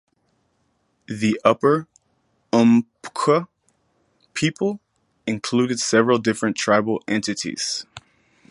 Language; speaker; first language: English; native; English